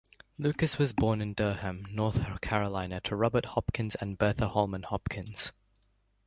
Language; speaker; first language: English; native; English